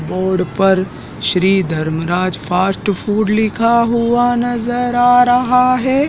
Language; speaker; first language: Hindi; native; Hindi